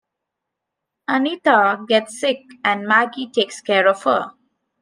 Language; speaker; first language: English; non-native, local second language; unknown